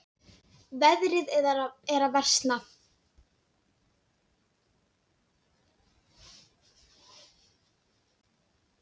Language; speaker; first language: Icelandic; non-native, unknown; Dutch